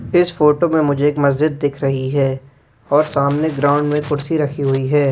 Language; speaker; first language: Hindi; native; Hindi